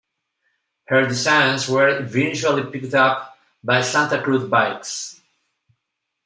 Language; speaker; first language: English; non-native, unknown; Spanish